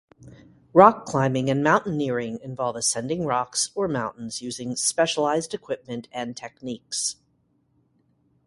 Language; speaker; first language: English; native; English